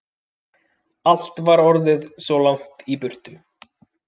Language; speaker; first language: Icelandic; native; Icelandic